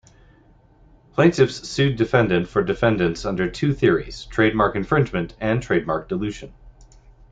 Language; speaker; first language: English; native; English